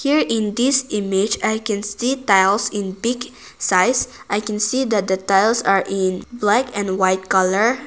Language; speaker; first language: English; non-native, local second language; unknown